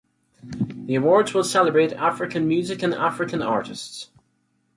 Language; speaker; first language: English; native; English